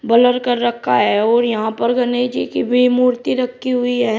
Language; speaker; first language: Hindi; native; Hindi